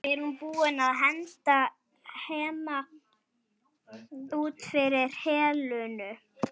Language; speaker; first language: Icelandic; non-native, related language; Swedish